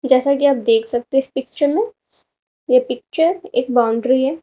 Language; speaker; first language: Hindi; native; Hindi